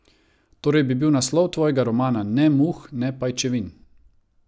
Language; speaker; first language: Slovenian; non-native, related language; Croatian